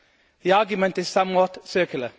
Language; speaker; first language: English; native; English